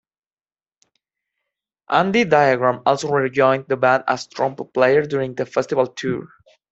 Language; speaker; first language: English; non-native, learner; Catalan